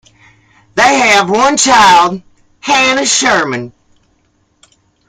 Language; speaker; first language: English; native; English